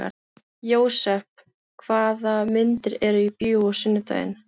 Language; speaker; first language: Icelandic; non-native, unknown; Filipino